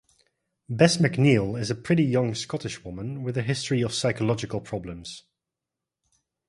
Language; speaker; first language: English; non-native, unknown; Dutch